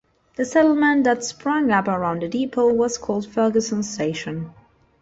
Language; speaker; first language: English; non-native, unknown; Spanish